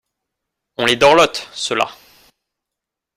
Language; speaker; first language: French; non-native, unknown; English